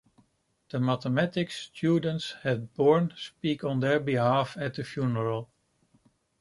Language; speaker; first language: English; non-native, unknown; Dutch